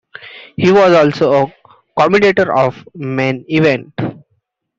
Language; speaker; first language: English; non-native, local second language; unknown